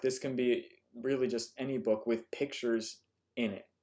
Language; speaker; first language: English; native; English